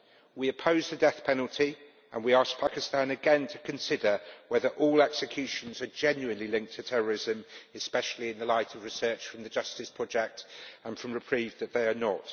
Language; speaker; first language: English; native; English